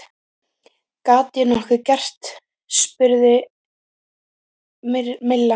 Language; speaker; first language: Icelandic; native; Icelandic